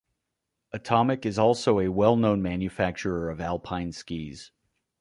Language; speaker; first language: English; native; English